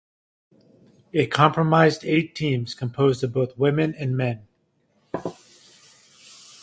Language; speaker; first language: English; native; English